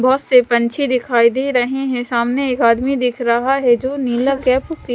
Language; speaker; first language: Hindi; non-native, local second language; Punjabi